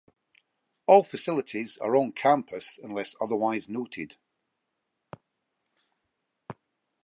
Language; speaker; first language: English; native; English